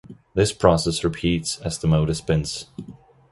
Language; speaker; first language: English; non-native, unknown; German